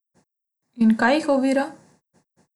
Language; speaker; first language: Slovenian; non-native, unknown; Macedonian